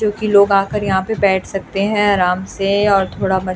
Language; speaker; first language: Hindi; native; Hindi